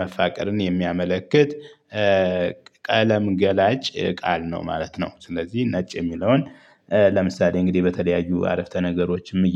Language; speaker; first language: Amharic; native; Amharic